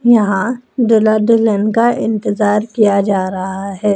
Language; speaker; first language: Hindi; native; Hindi